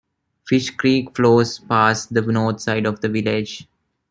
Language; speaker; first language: English; non-native, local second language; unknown